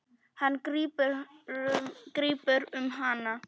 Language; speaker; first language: Icelandic; non-native, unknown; Polish